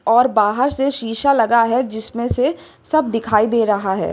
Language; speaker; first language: Hindi; native; Hindi